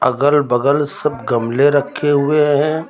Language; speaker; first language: Hindi; native; Hindi